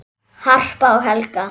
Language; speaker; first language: Icelandic; native; Icelandic